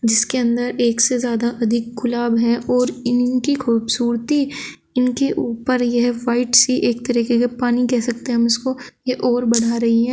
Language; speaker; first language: Hindi; native; Hindi